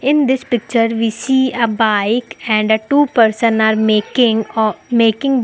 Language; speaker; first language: English; non-native, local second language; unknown